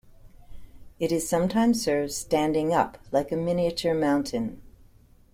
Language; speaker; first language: English; native; English